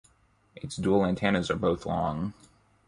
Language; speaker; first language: English; native; English